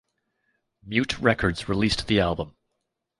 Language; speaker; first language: English; native; English